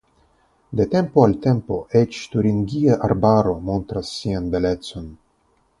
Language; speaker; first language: Esperanto; non-native, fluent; Russian